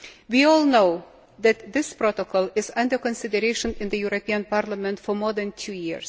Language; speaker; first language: English; non-native, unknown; Lithuanian